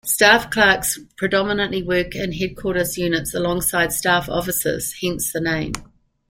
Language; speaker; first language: English; native; English